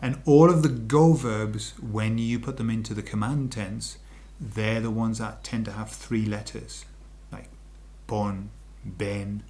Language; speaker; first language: English; native; English